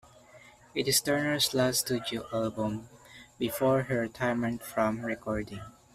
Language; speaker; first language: English; non-native, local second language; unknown